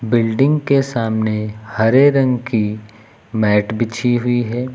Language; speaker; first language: Hindi; native; Hindi